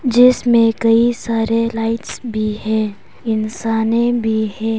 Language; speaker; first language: Hindi; non-native, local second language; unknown